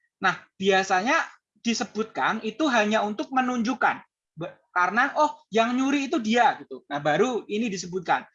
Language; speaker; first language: Indonesian; native; Indonesian